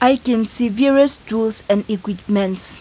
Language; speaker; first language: English; non-native, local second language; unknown